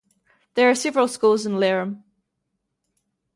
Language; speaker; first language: English; native; English